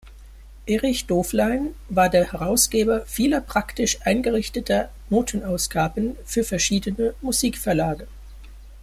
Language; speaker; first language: German; native; German